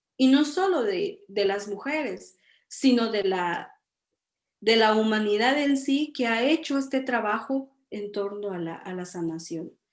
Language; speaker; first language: Spanish; non-native, local second language; Kʼicheʼ